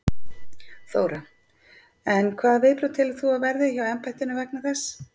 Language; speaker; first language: Icelandic; native; Icelandic